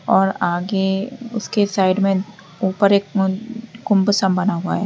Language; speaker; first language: Hindi; native; Hindi